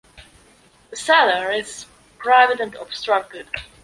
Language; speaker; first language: English; non-native, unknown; Polish